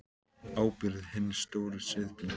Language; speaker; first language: Icelandic; native; Icelandic